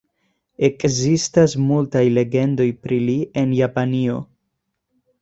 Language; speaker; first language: Esperanto; non-native, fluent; Spanish